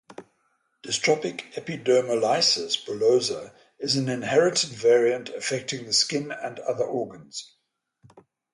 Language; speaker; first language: English; native; English